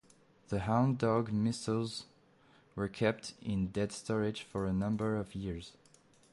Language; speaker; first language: English; non-native, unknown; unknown